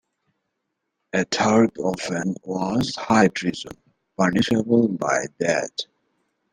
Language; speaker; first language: English; native; English